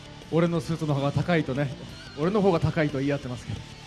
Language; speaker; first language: Japanese; native; Japanese